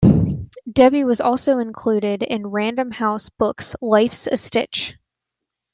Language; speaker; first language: English; native; English